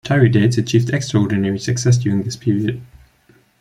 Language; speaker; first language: English; non-native, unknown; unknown